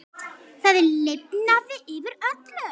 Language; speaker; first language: Icelandic; native; Icelandic